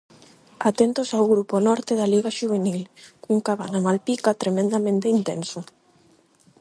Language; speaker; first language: Galician; non-native, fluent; Spanish